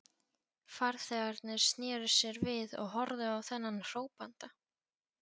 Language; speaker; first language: Icelandic; non-native, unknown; Polish